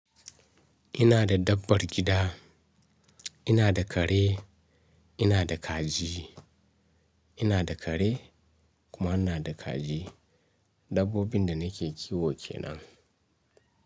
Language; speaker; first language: Hausa; non-native, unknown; Yoruba